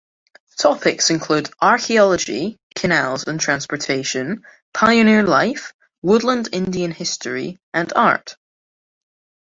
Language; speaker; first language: English; native; English